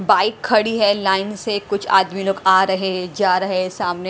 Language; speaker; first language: Hindi; non-native, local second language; Punjabi